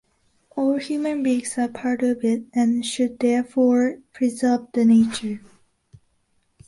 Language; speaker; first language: English; non-native, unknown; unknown